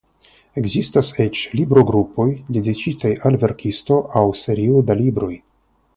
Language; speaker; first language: Esperanto; non-native, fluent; Russian